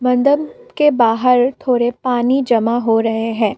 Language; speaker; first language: Hindi; non-native, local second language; Assamese